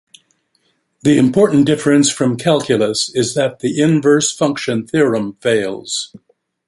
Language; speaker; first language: English; native; English